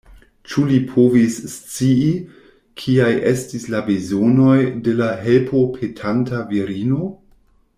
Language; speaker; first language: Esperanto; non-native, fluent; German